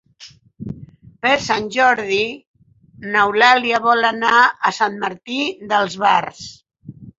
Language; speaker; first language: Catalan; non-native, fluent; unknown